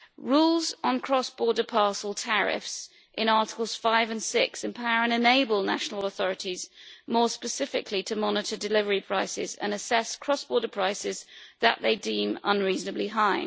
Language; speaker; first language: English; native; English